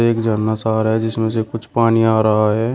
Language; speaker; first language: Hindi; native; Hindi